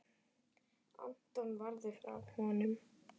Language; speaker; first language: Icelandic; native; Icelandic